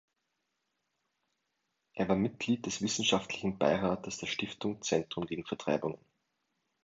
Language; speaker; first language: German; native; German